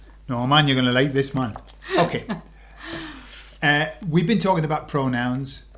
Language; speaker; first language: English; native; English